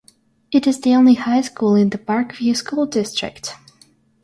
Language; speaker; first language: English; non-native, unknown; Russian